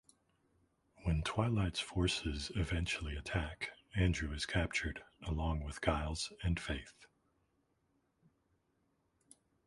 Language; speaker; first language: English; native; English